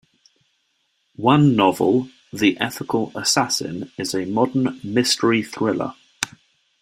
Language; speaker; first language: English; native; English